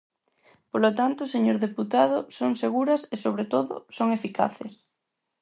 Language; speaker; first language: Galician; non-native, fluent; Spanish